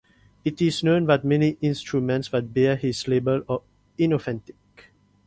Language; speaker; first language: English; non-native, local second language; Morisyen